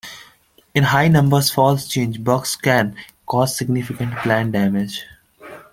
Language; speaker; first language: English; non-native, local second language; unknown